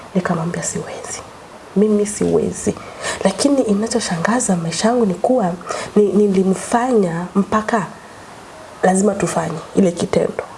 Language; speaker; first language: Swahili; native; Swahili